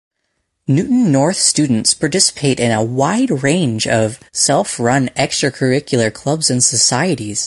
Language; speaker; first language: English; native; English